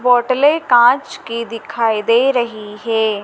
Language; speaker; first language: Hindi; native; Hindi